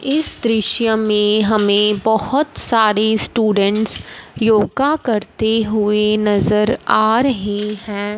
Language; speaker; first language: Hindi; non-native, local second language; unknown